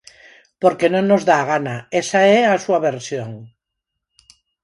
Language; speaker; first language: Galician; non-native, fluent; Spanish